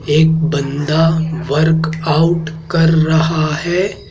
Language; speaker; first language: Hindi; native; Hindi